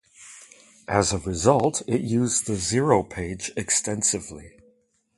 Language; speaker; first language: English; non-native, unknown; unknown